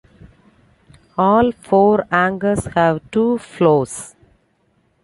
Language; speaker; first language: English; non-native, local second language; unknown